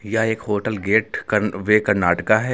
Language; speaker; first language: Hindi; native; Hindi